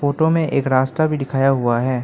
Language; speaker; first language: Hindi; non-native, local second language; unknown